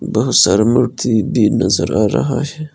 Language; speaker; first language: Hindi; non-native, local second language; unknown